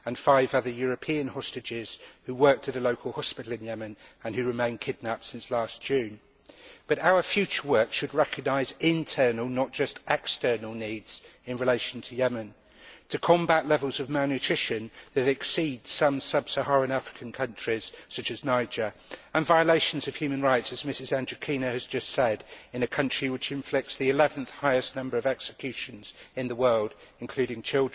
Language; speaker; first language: English; native; English